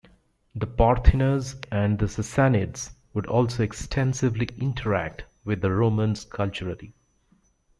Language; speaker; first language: English; native; English